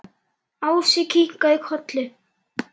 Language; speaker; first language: Icelandic; native; Icelandic